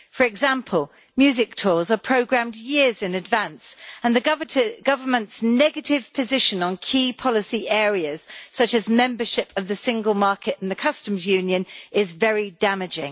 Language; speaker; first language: English; native; English